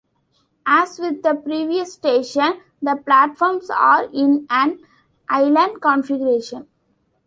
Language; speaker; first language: English; non-native, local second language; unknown